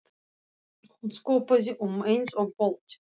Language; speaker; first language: Icelandic; non-native, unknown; Russian